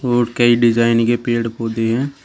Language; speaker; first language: Hindi; native; Hindi